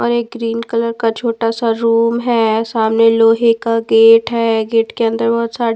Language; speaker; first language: Hindi; non-native, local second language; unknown